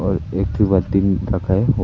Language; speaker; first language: Hindi; early bilingual, other home language; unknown